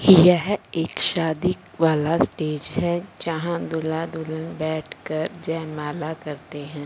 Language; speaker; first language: Hindi; non-native, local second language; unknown